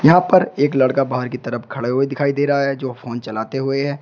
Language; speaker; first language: Hindi; native; Hindi